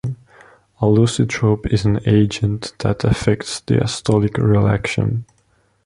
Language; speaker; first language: English; non-native, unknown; Estonian